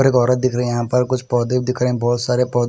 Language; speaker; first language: Hindi; non-native, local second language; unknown